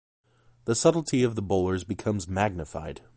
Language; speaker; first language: English; native; English